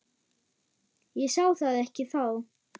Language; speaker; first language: Icelandic; non-native, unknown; German